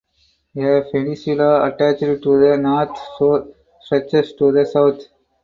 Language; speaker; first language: English; non-native, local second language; Tamil